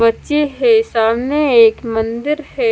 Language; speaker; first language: Hindi; non-native, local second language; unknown